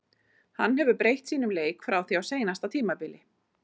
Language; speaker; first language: Icelandic; native; Icelandic